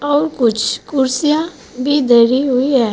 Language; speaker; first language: Hindi; native; Hindi